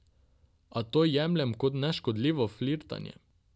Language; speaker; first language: Slovenian; non-native, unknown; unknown